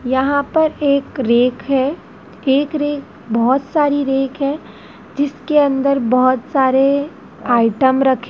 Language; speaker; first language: Hindi; native; Hindi